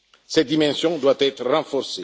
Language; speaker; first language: French; non-native, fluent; Italian